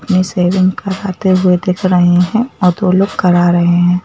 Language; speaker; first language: Hindi; native; Hindi